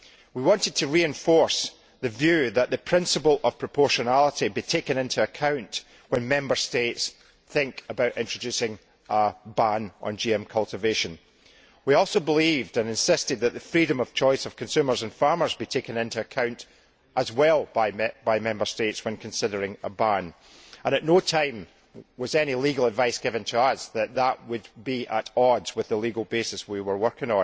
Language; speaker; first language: English; native; English